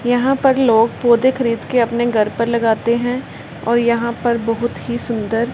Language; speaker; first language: Hindi; non-native, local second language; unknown